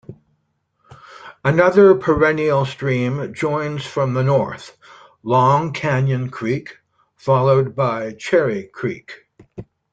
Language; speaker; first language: English; native; English